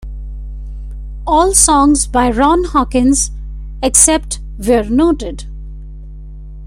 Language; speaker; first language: English; non-native, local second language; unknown